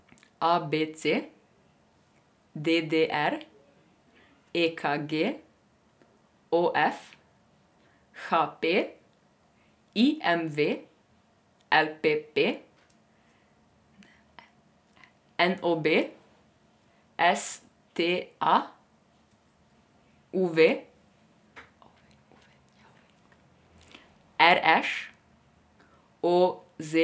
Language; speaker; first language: Slovenian; non-native, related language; Serbian